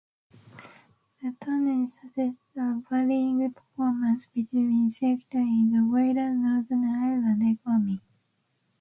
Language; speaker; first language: English; non-native, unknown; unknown